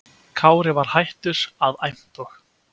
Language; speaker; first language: Icelandic; native; Icelandic